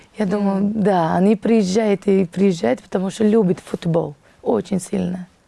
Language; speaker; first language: Russian; non-native, fluent; Portuguese